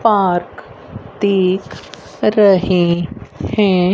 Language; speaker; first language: Hindi; native; Hindi